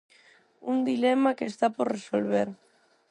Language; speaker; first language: Galician; non-native, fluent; Spanish